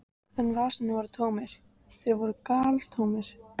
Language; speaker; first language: Icelandic; native; Icelandic